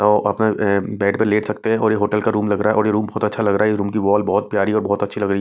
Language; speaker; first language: Hindi; non-native, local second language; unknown